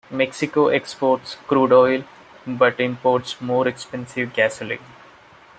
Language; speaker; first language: English; non-native, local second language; Malayalam